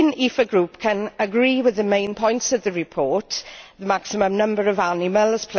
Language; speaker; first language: English; native; English